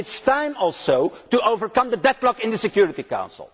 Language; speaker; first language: English; non-native, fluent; Dutch